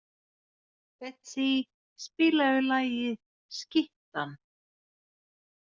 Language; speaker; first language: Icelandic; non-native, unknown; Finnish